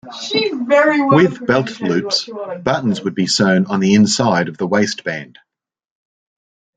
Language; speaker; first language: English; native; English